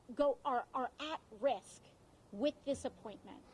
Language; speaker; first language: English; early bilingual, other home language; Spanish